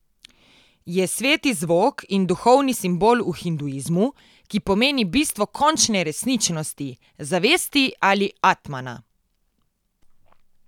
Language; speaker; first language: Slovenian; native; Slovenian